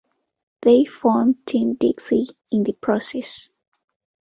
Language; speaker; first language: English; non-native, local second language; Ganda